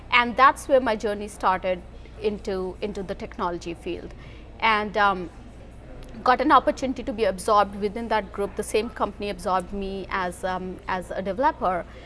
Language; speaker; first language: English; non-native, local second language; Hindi